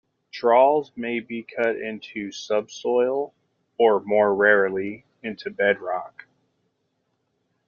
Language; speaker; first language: English; native; English